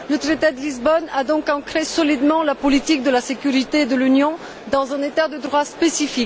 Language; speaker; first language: French; non-native, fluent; Bulgarian